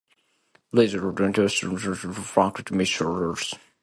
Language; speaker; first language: English; non-native, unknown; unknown